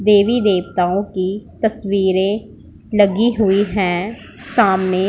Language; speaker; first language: Hindi; non-native, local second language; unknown